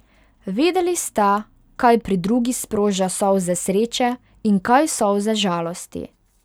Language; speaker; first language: Slovenian; non-native, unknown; Hungarian